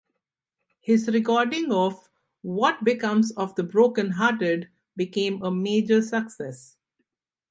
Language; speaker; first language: English; non-native, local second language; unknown